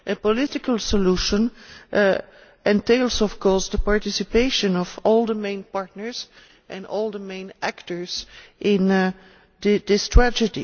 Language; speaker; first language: English; non-native, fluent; Dutch